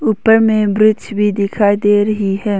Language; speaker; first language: Hindi; non-native, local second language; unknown